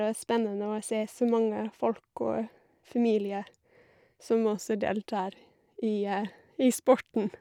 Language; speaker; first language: Norwegian; non-native, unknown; English